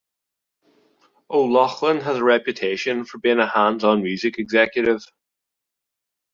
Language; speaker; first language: English; native; English